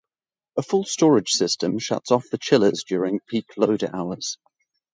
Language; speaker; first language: English; native; English